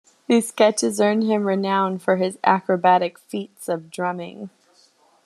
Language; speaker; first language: English; native; English